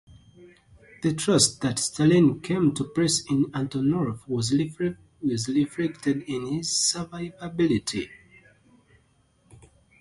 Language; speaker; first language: English; non-native, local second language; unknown